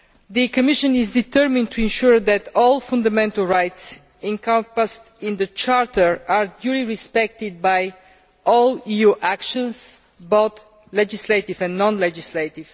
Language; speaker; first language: English; non-native, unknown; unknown